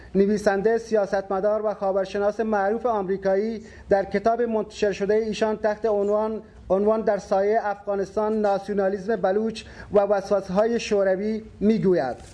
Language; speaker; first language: Persian; non-native, local second language; Baluchi